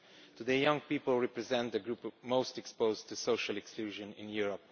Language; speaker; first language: English; non-native, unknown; Romanian